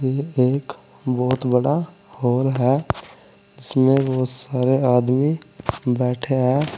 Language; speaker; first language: Hindi; native; Hindi